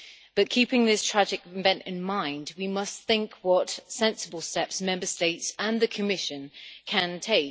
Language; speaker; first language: English; native; English